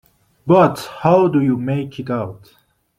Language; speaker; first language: English; non-native, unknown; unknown